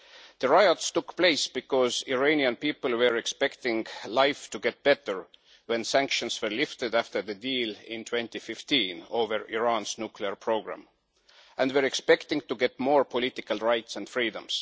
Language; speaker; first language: English; non-native, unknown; Estonian